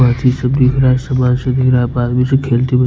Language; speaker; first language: Hindi; non-native, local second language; Bhojpuri